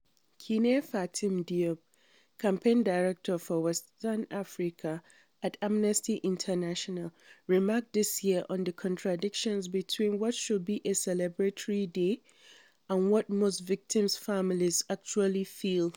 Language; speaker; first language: English; non-native, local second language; Hausa